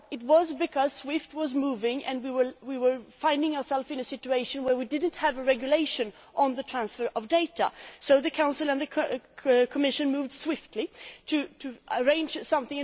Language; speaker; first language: English; non-native, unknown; Swedish